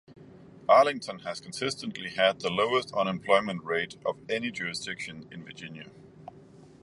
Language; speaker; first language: English; non-native, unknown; Danish